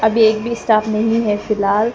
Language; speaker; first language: Hindi; early bilingual, other home language; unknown